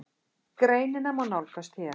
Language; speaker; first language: Icelandic; native; Icelandic